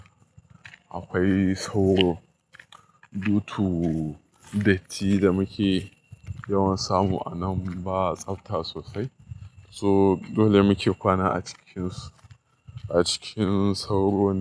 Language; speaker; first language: Hausa; native; Hausa